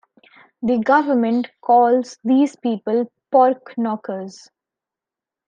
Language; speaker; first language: English; non-native, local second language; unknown